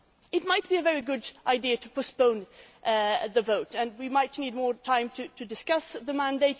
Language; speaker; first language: English; non-native, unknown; Swedish